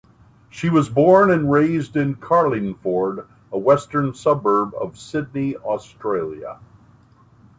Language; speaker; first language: English; native; English